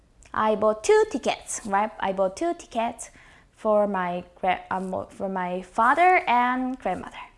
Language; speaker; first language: English; non-native, fluent; Korean